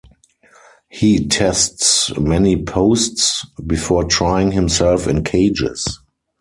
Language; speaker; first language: English; non-native, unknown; German